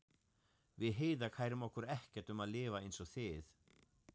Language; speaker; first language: Icelandic; non-native, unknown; German